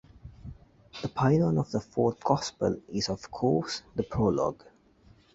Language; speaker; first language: English; native; English